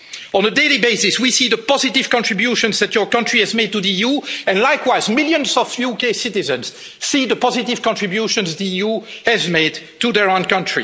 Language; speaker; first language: English; non-native, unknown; French